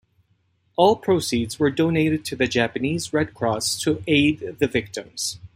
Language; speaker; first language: English; native; English